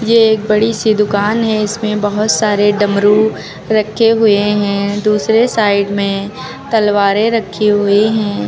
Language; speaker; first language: Hindi; native; Hindi